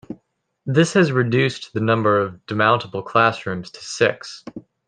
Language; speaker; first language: English; native; English